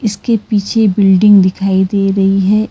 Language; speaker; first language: Hindi; non-native, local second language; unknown